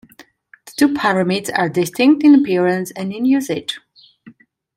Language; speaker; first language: English; non-native, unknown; Italian